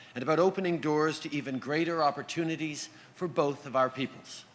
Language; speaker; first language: English; native; English